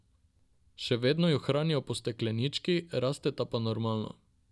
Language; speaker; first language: Slovenian; non-native, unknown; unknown